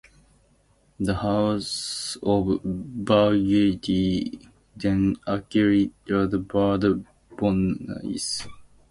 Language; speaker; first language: English; native; English